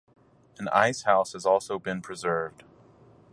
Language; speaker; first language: English; native; English